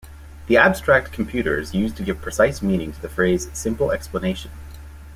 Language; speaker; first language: English; native; English